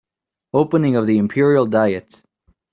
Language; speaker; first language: English; native; English